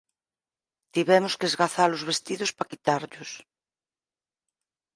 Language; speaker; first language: Galician; native; Galician